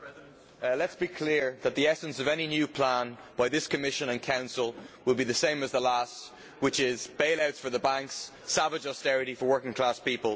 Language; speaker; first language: English; native; English